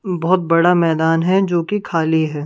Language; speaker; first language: Hindi; non-native, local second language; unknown